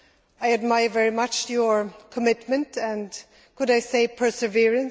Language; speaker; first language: English; non-native, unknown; Swedish